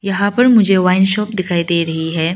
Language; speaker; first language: Hindi; early bilingual, other home language; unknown